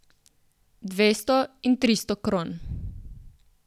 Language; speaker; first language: Slovenian; native; Slovenian